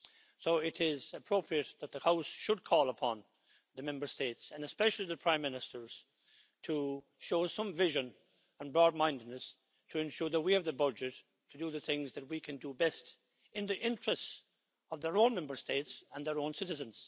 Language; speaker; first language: English; native; English